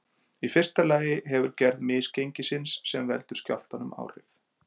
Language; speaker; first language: Icelandic; native; Icelandic